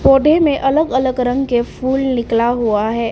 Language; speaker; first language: Hindi; non-native, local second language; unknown